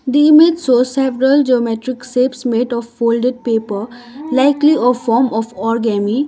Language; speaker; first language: English; non-native, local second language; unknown